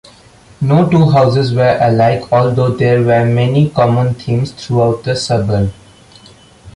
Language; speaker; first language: English; non-native, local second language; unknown